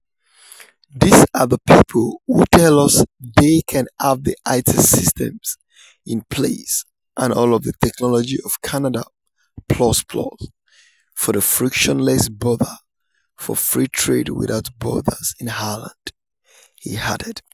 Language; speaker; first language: English; non-native, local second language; Yoruba